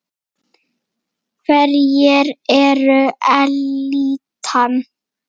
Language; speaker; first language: Icelandic; native; Icelandic